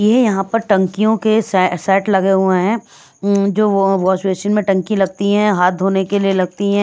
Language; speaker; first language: Hindi; non-native, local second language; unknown